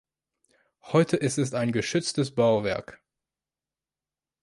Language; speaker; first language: German; non-native, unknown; French